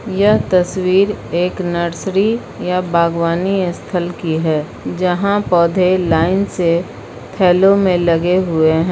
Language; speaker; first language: Hindi; native; Hindi